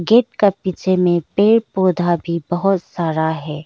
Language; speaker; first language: Hindi; non-native, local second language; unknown